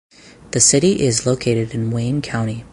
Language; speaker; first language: English; native; English